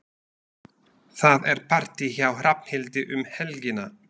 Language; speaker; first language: Icelandic; non-native, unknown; Slovak